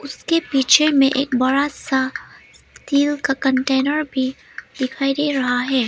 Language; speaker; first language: Hindi; early bilingual, other home language; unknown